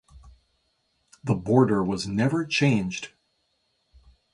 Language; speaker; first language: English; native; English